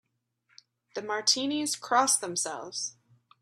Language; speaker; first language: English; native; English